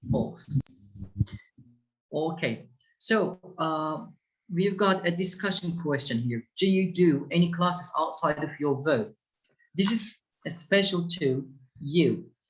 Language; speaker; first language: English; non-native, fluent; Turkish